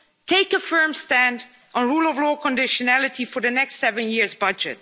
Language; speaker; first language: English; non-native, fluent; Dutch